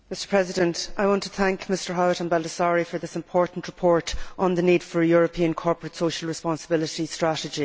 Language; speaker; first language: English; native; English